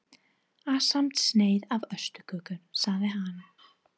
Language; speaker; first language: Icelandic; non-native, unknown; English